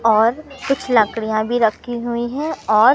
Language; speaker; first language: Hindi; native; Hindi